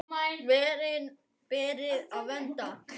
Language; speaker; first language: Icelandic; native; Icelandic